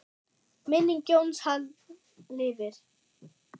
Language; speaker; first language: Icelandic; non-native, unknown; German